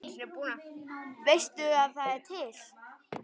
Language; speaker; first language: Icelandic; native; Icelandic